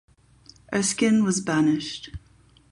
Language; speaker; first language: English; non-native, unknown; German